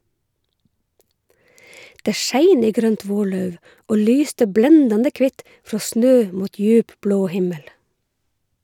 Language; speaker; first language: Norwegian; native; Norwegian